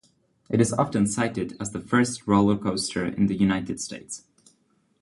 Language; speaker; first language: English; non-native, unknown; Czech